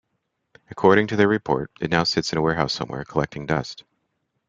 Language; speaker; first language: English; native; English